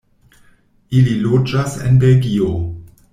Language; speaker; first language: Esperanto; non-native, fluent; German